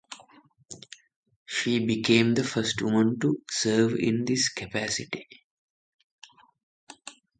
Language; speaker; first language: English; non-native, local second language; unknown